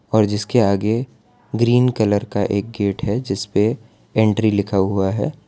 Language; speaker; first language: Hindi; non-native, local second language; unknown